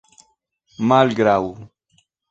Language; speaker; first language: Esperanto; non-native, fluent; Spanish